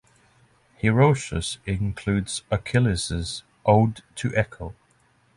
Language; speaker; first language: English; non-native, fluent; Norwegian